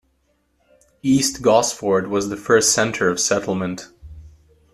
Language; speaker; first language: English; native; English